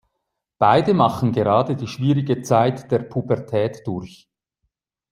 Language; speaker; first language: German; native; German